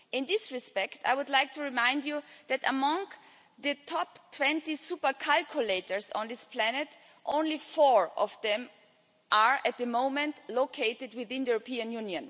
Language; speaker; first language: English; non-native, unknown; German